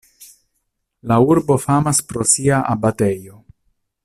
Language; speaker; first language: Esperanto; non-native, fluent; Italian